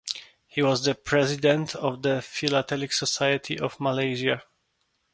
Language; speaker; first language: English; non-native, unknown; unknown